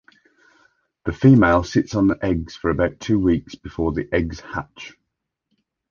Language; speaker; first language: English; native; English